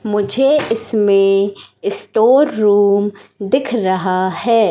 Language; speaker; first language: Hindi; native; Hindi